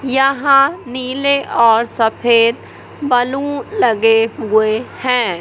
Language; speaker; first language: Hindi; native; Hindi